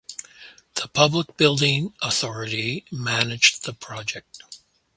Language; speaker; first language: English; native; English